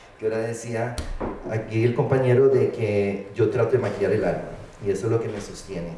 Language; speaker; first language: Spanish; early bilingual, heritage; Spanish